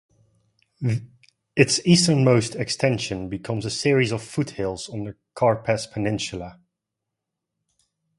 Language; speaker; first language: English; non-native, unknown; Dutch